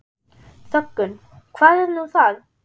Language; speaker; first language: Icelandic; non-native, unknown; German